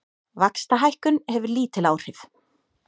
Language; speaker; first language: Icelandic; native; Icelandic